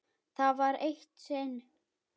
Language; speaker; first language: Icelandic; native; Icelandic